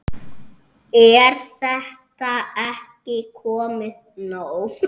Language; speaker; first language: Icelandic; native; Icelandic